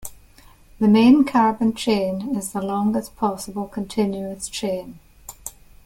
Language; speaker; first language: English; native; English